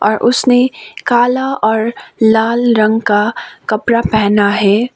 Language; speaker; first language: Hindi; non-native, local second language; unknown